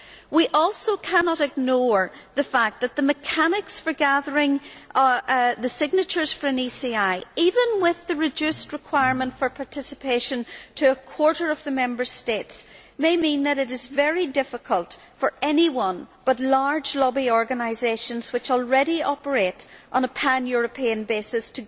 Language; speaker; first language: English; native; English